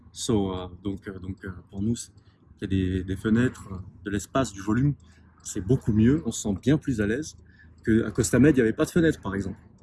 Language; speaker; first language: French; native; French